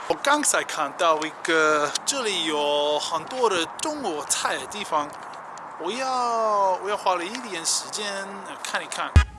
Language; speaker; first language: Chinese; non-native, learner; English